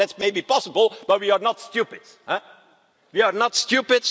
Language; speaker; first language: English; non-native, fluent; Dutch